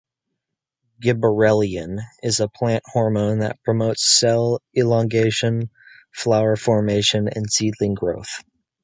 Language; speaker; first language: English; native; English